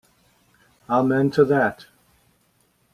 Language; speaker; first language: English; native; English